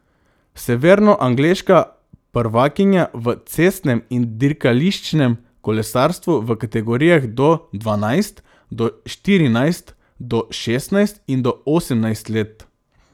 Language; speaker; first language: Slovenian; non-native, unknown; Macedonian